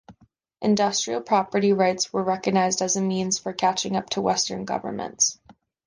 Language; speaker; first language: English; native; English